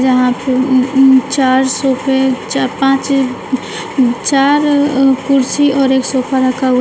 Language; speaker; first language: Hindi; native; Hindi